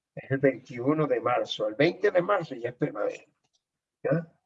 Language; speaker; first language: Spanish; native; Spanish